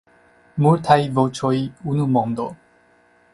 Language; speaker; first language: Esperanto; non-native, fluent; Chinese